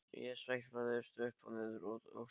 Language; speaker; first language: Icelandic; non-native, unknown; Polish